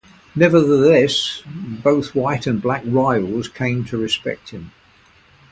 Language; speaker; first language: English; native; English